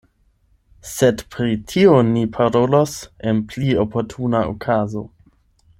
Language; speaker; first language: Esperanto; non-native, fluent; German